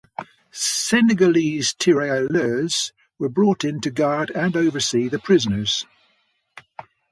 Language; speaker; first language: English; native; English